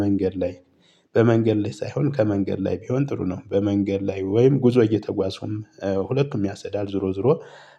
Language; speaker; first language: Amharic; native; Amharic